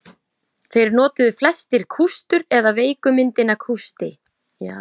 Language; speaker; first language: Icelandic; native; Icelandic